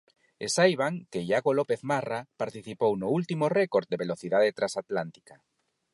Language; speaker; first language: Galician; non-native, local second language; Spanish